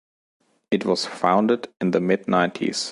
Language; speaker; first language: English; non-native, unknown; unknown